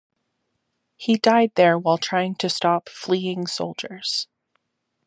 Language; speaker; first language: English; native; English